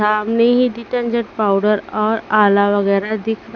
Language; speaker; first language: Hindi; native; Hindi